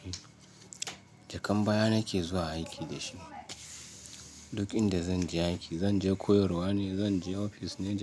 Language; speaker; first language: Hausa; non-native, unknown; Yoruba